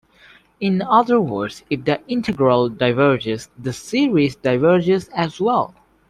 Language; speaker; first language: English; native; English